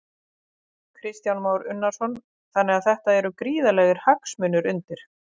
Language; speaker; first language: Icelandic; native; Icelandic